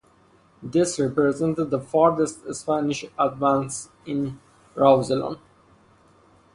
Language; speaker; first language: English; non-native, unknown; Persian